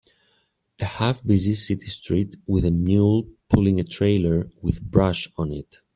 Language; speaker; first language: English; native; English